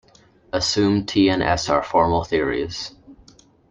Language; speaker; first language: English; native; English